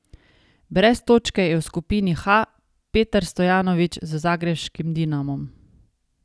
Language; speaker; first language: Slovenian; native; Slovenian